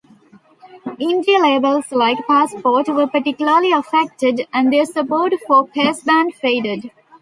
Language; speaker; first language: English; non-native, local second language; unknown